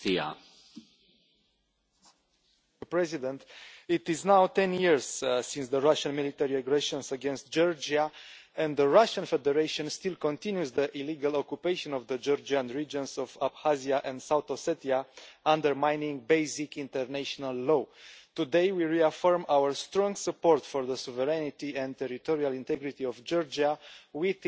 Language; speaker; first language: English; non-native, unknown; Romanian